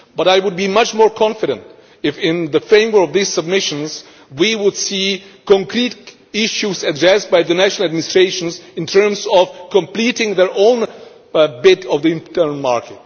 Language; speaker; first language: English; non-native, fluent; Czech